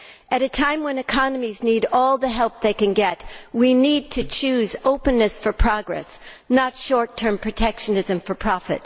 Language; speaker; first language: English; native; English